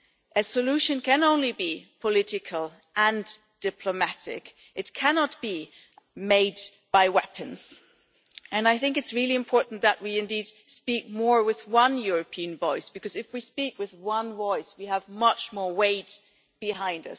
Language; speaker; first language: English; non-native, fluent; German